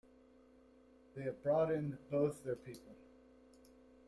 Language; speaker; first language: English; native; English